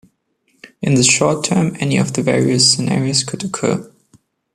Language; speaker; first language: English; non-native, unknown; German